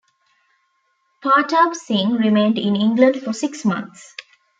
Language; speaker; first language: English; non-native, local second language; Tamil